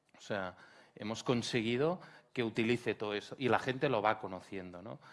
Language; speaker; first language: Spanish; non-native, local second language; Catalan